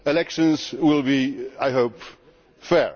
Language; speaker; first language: English; non-native, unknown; Polish